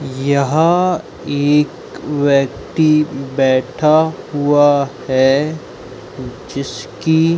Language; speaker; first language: Hindi; native; Hindi